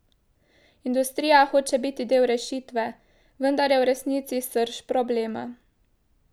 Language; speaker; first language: Slovenian; native; Slovenian